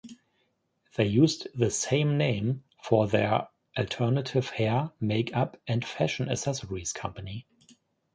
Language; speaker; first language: English; non-native, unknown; German